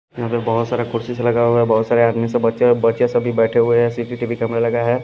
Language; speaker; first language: Hindi; non-native, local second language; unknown